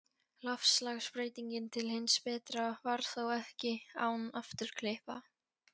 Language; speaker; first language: Icelandic; non-native, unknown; Polish